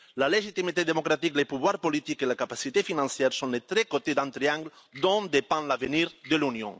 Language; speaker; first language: French; non-native, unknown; Catalan